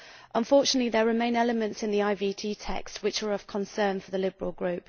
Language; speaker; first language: English; native; English